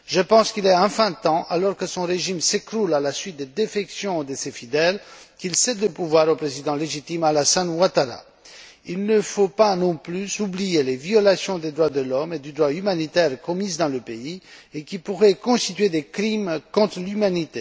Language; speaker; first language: French; non-native, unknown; Romanian